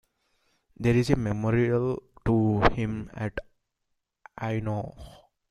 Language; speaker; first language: English; non-native, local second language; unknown